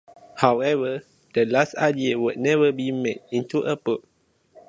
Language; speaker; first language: English; non-native, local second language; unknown